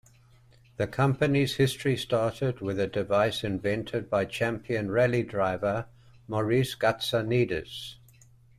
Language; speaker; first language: English; native; English